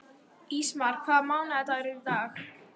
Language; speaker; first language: Icelandic; native; Icelandic